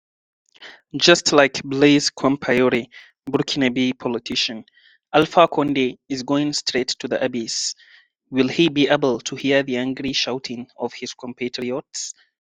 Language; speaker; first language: English; non-native, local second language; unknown